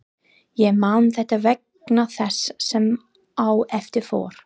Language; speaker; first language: Icelandic; non-native, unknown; English